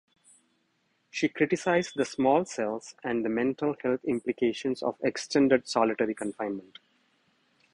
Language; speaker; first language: English; non-native, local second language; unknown